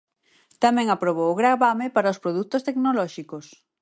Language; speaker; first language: Galician; native; Galician